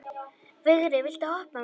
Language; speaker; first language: Icelandic; native; Icelandic